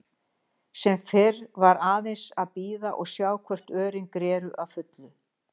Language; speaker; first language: Icelandic; native; Icelandic